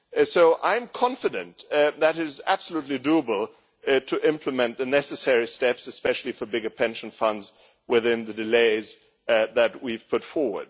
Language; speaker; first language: English; non-native, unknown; German